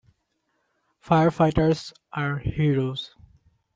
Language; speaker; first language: English; non-native, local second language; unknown